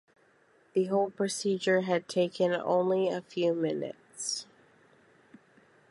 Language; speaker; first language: English; native; English